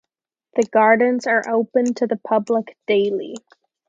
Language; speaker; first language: English; native; English